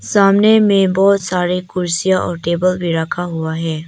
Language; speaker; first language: Hindi; non-native, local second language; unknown